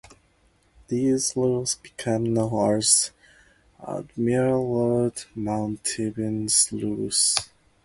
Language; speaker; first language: English; non-native, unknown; Japanese